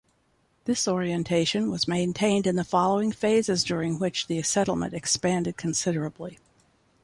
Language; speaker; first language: English; native; English